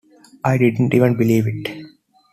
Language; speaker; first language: English; non-native, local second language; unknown